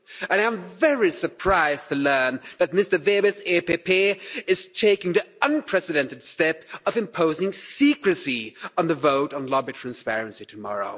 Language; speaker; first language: English; non-native, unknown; Swedish